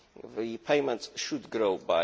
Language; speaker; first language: English; non-native, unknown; Polish